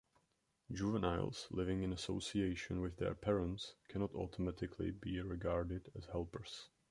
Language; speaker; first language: English; non-native, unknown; Czech